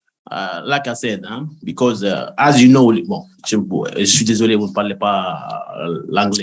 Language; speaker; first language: French; non-native, local second language; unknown